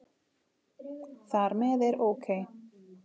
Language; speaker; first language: Icelandic; native; Icelandic